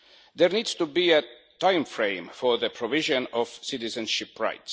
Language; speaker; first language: English; non-native, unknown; Estonian